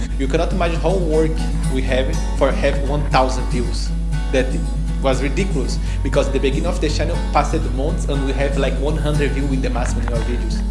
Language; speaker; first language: English; non-native, learner; Portuguese